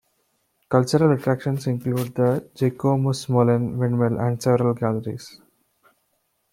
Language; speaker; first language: English; non-native, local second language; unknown